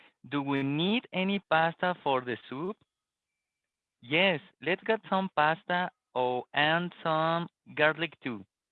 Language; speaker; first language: English; non-native, learner; Spanish